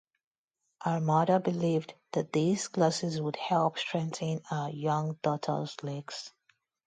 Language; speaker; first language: English; non-native, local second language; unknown